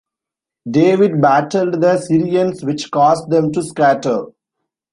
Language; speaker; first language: English; non-native, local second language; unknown